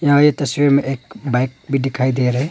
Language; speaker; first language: Hindi; non-native, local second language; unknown